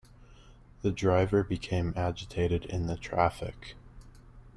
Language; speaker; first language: English; native; English